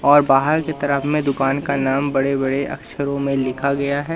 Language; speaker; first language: Hindi; native; Hindi